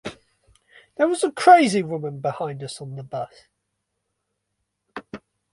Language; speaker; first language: English; native; English